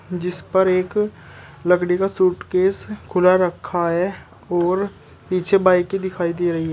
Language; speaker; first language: Hindi; native; Hindi